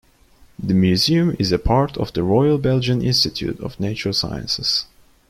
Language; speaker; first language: English; non-native, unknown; Turkish